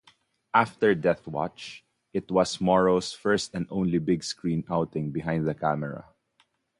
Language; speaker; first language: English; non-native, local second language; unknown